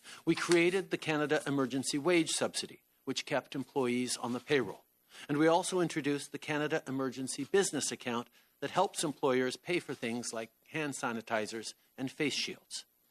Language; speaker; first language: English; early bilingual, other home language; French